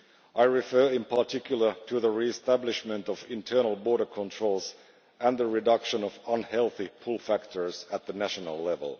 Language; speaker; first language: English; non-native, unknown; Finnish